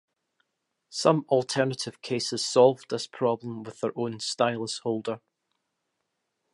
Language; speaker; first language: English; native; English